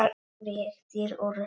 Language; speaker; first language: Icelandic; non-native, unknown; Polish